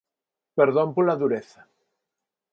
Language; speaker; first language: Galician; non-native, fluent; Spanish